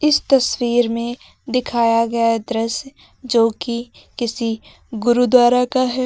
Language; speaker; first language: Hindi; native; Hindi